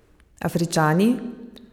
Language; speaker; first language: Slovenian; native; Slovenian